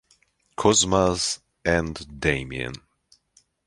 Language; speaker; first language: English; non-native, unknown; German